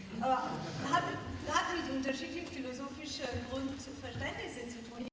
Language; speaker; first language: German; non-native, fluent; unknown